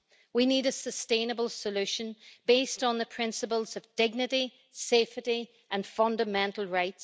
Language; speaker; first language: English; native; English